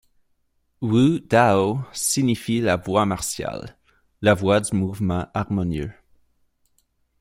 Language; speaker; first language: French; native; French